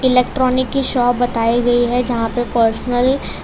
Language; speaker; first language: Hindi; non-native, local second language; Gujarati